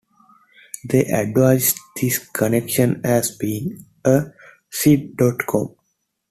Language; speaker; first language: English; non-native, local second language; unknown